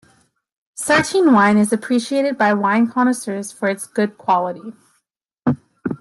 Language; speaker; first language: English; native; English